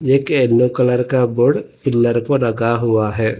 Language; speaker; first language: Hindi; non-native, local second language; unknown